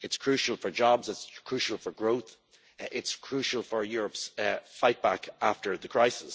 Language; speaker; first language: English; native; English